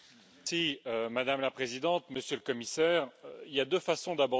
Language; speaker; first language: French; native; French